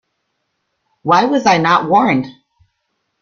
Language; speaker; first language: English; native; English